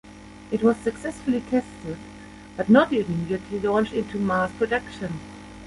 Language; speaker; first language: English; non-native, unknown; German